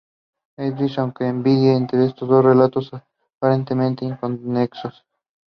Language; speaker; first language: English; non-native, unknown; Spanish